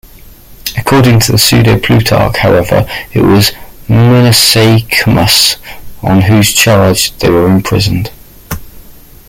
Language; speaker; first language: English; native; English